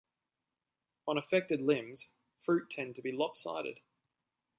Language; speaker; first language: English; native; English